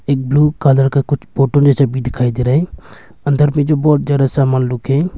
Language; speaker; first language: Hindi; early bilingual, other home language; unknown